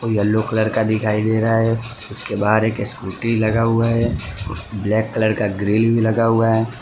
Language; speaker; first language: Hindi; non-native, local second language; Gujarati